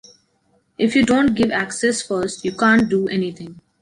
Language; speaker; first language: English; non-native, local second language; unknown